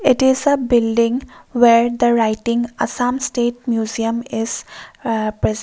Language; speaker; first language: English; non-native, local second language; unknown